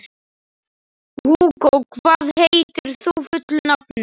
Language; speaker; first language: Icelandic; non-native, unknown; Slovak